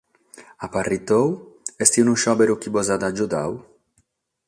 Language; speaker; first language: Sardinian; non-native, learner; Catalan